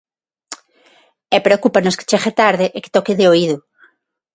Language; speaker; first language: Galician; non-native, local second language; Spanish